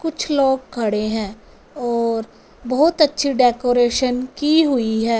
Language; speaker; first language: Hindi; non-native, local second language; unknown